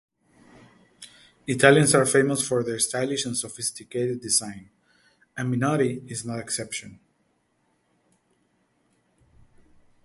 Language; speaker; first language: English; native; English